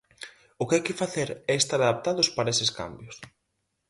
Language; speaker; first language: Galician; native; Galician